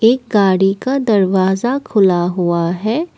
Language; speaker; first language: Hindi; non-native, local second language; Assamese